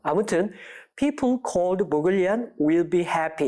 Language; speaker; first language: English; non-native, fluent; Korean